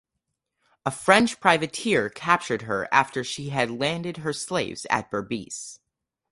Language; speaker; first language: English; native; English